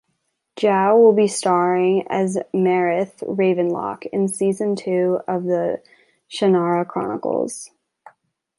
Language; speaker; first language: English; native; English